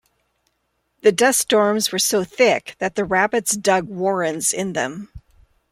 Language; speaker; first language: English; native; English